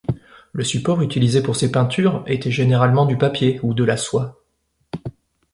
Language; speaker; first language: French; native; French